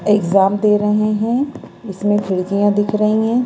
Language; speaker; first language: Hindi; native; Hindi